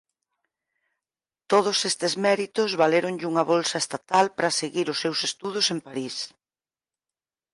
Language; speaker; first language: Galician; native; Galician